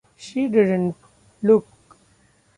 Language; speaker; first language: English; non-native, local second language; Marathi